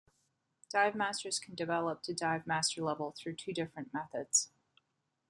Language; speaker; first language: English; native; English